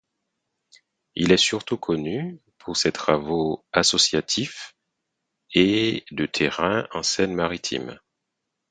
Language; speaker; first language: French; non-native, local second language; Haitian Creole